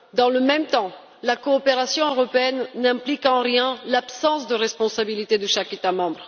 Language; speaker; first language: French; non-native, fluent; Bulgarian